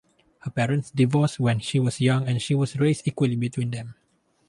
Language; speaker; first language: English; non-native, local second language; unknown